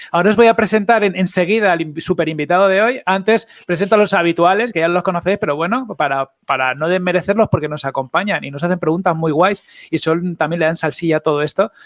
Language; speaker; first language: Spanish; native; Spanish